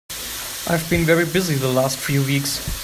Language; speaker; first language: English; non-native, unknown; German